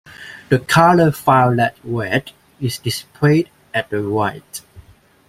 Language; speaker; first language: English; non-native, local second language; Cantonese